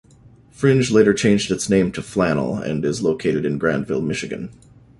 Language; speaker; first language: English; native; English